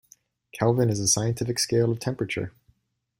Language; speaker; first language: English; native; English